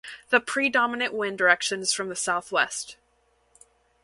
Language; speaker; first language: English; native; English